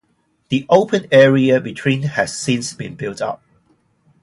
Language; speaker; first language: English; non-native, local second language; Cantonese